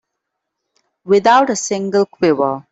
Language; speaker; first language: English; non-native, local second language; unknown